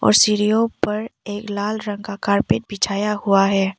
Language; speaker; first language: Hindi; non-native, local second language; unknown